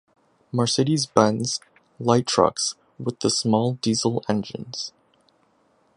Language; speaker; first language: English; native; English